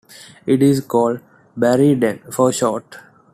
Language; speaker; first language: English; non-native, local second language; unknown